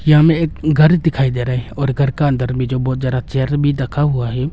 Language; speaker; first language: Hindi; non-native, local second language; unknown